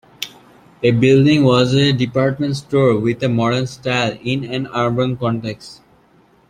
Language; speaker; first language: English; native; English